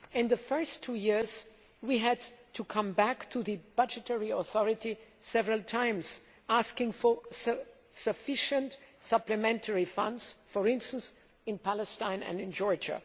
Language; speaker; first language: English; non-native, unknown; German